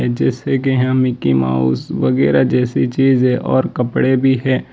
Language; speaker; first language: Hindi; non-native, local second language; Gujarati